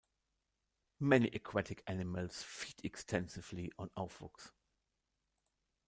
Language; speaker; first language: English; non-native, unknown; German